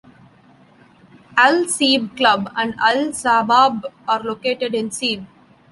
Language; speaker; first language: English; non-native, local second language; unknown